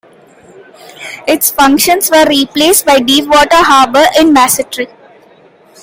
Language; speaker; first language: English; non-native, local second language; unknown